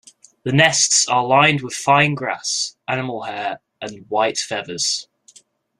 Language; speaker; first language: English; native; English